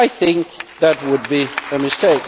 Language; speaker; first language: English; non-native, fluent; Swedish